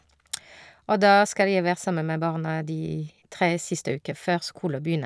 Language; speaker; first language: Norwegian; non-native, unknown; French